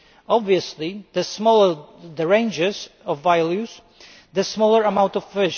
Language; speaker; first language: English; non-native, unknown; Polish